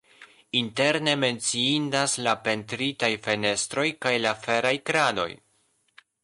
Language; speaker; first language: Esperanto; non-native, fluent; Polish